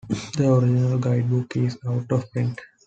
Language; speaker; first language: English; non-native, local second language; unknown